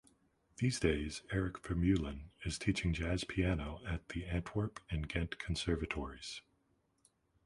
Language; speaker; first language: English; native; English